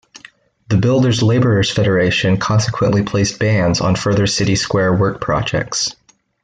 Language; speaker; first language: English; native; English